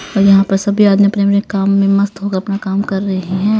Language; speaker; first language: Hindi; native; Hindi